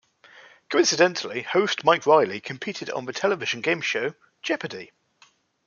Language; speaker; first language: English; native; English